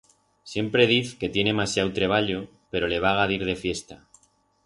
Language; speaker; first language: Aragonese; non-native, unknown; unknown